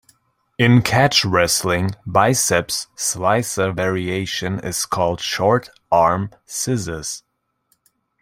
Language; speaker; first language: English; non-native, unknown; German